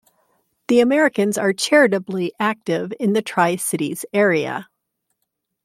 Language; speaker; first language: English; native; English